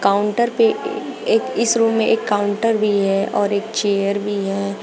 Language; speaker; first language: Hindi; native; Hindi